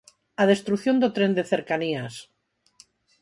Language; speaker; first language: Galician; non-native, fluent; Spanish